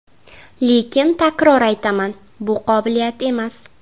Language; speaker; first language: Uzbek; native; Uzbek